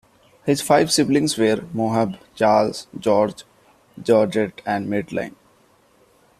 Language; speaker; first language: English; non-native, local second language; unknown